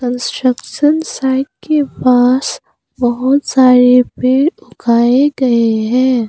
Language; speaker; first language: Hindi; non-native, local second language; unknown